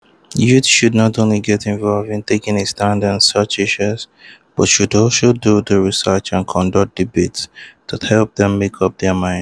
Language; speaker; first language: English; non-native, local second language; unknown